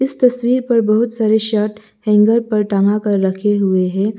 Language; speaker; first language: Hindi; non-native, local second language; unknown